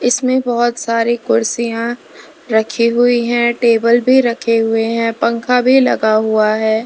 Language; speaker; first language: Hindi; native; Hindi